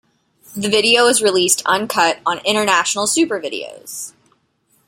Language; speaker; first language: English; native; English